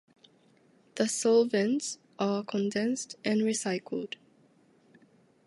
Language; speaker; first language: English; non-native, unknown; Japanese